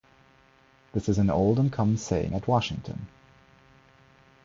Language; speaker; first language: English; non-native, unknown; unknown